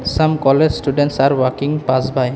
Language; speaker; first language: English; non-native, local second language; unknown